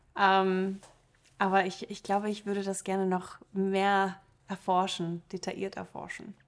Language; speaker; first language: German; early bilingual, other home language; Russian